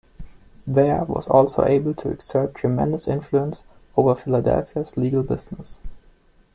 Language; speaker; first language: English; non-native, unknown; German